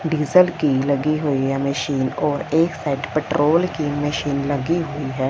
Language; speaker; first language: Hindi; non-native, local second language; Punjabi